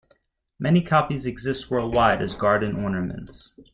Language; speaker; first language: English; native; English